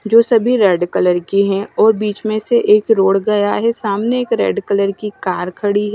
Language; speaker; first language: Hindi; non-native, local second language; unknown